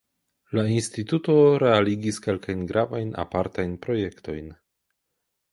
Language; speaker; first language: Esperanto; non-native, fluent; Polish